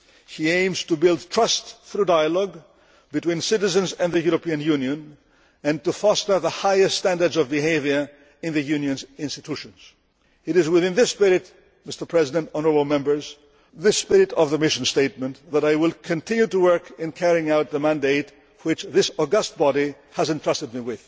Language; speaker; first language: English; non-native, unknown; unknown